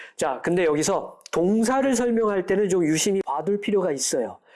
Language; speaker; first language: Korean; native; Korean